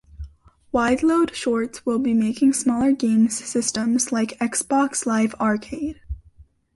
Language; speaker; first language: English; native; English